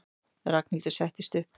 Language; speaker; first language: Icelandic; native; Icelandic